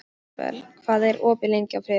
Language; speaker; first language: Icelandic; non-native, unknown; Polish